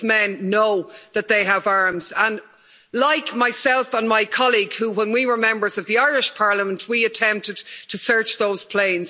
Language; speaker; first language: English; native; English